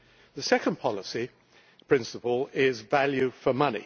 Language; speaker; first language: English; native; English